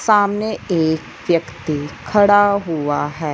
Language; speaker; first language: Hindi; non-native, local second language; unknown